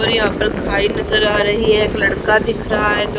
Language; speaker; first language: Hindi; native; Hindi